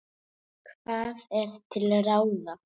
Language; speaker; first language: Icelandic; native; Icelandic